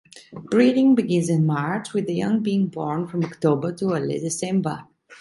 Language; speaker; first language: English; non-native, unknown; Italian